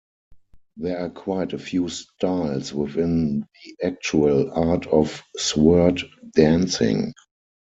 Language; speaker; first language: English; non-native, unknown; German